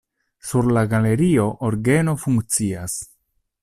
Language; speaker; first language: Esperanto; non-native, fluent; Italian